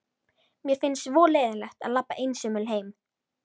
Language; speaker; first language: Icelandic; native; Icelandic